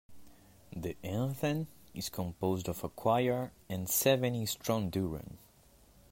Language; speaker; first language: English; native; English